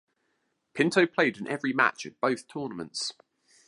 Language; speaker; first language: English; native; English